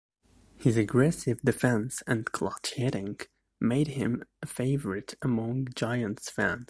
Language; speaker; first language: English; native; English